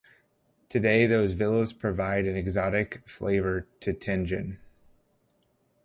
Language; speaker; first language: English; native; English